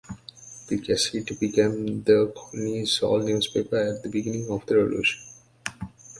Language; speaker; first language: English; native; English